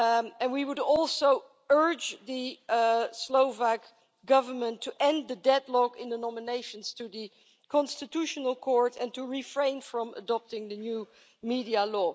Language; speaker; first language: English; non-native, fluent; Dutch